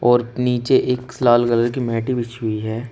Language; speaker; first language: Hindi; native; Hindi